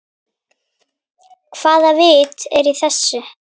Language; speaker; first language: Icelandic; native; Icelandic